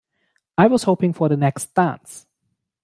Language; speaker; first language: English; non-native, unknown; German